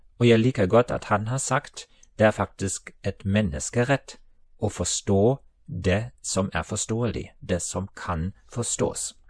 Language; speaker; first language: Norwegian; non-native, related language; German